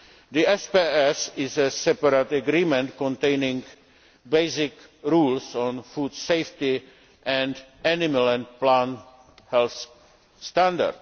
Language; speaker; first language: English; non-native, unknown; Czech